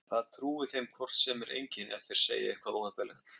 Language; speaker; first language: Icelandic; native; Icelandic